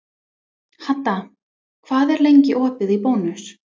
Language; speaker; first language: Icelandic; non-native, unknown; English